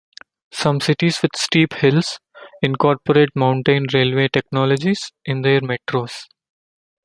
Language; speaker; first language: English; non-native, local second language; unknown